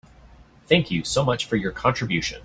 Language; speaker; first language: English; native; English